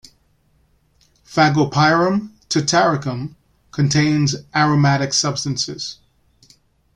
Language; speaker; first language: English; native; English